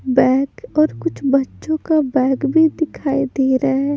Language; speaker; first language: Hindi; non-native, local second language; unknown